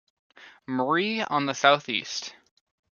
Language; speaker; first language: English; native; English